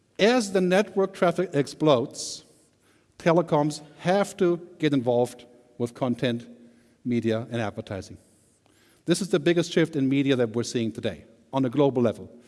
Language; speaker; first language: English; non-native, fluent; German